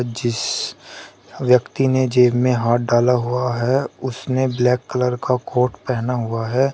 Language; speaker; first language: Hindi; native; Hindi